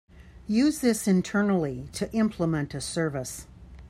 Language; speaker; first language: English; native; English